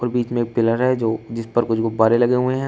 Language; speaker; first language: Hindi; native; Hindi